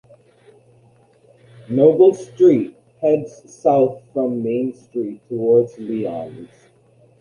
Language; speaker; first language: English; native; English